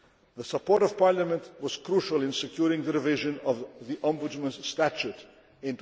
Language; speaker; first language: English; non-native, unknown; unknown